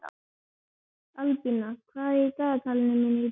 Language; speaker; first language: Icelandic; native; Icelandic